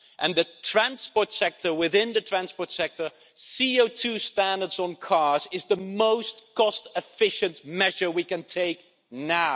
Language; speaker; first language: English; non-native, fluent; Dutch